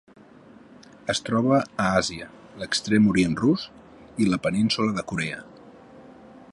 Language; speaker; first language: Catalan; native; Catalan